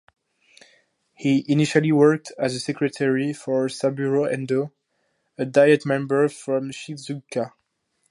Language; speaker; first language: English; non-native, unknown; French